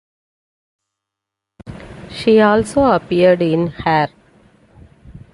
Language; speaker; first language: English; non-native, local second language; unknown